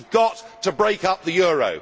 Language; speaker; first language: English; native; English